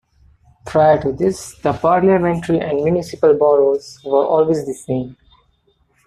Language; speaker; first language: English; non-native, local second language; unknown